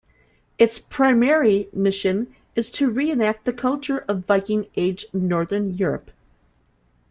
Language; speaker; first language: English; native; English